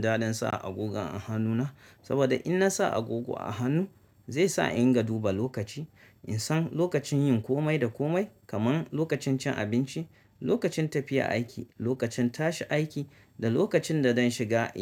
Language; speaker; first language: Hausa; native; Hausa